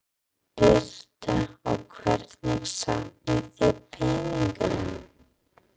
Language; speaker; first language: Icelandic; non-native, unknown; English